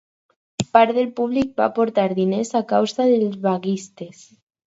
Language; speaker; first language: Catalan; non-native, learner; Spanish